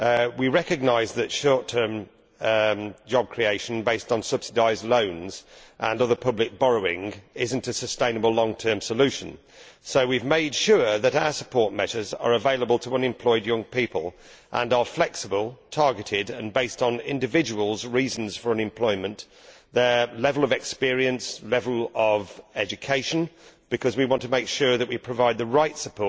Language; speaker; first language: English; native; English